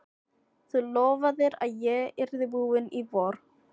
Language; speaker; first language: Icelandic; non-native, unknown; Filipino